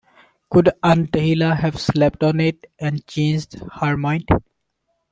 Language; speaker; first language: English; non-native, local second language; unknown